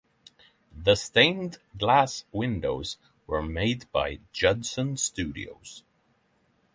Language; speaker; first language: English; non-native, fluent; Norwegian